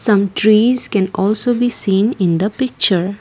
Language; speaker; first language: English; non-native, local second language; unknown